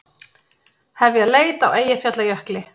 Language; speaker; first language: Icelandic; native; Icelandic